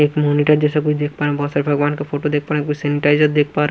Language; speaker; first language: Hindi; non-native, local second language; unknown